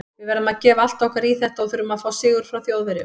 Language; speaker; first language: Icelandic; native; Icelandic